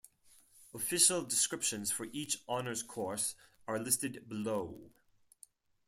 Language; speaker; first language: English; non-native, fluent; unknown